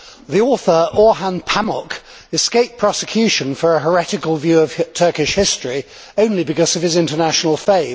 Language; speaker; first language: English; native; English